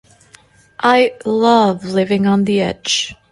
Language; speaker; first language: English; non-native, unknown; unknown